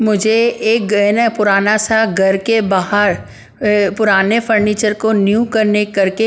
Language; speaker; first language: Hindi; non-native, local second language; Punjabi